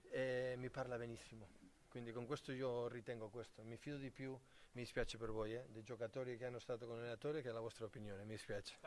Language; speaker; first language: Italian; non-native, fluent; Catalan